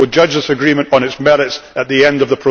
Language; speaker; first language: English; native; English